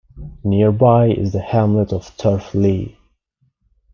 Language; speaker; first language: English; non-native, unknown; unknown